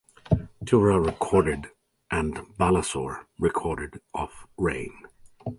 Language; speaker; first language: English; native; English